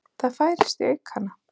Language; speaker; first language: Icelandic; native; Icelandic